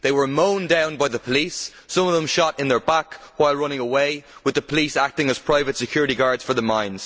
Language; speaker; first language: English; native; English